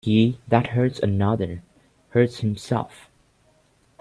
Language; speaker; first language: English; non-native, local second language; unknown